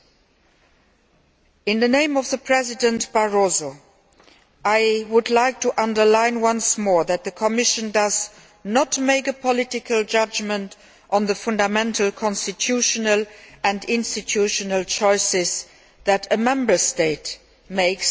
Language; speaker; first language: English; non-native, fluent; Luxembourgish